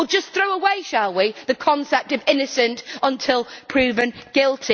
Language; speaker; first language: English; native; English